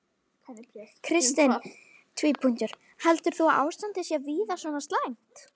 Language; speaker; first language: Icelandic; native; Icelandic